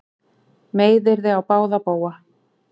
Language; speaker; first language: Icelandic; native; Icelandic